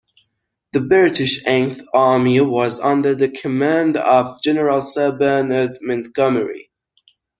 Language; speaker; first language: English; non-native, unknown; Persian